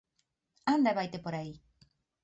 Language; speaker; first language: Galician; native; Galician